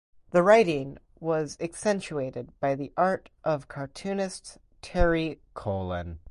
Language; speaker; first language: English; native; English